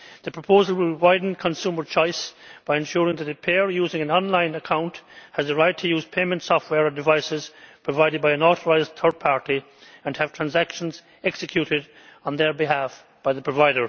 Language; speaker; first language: English; native; English